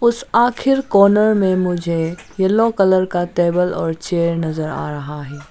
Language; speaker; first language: Hindi; non-native, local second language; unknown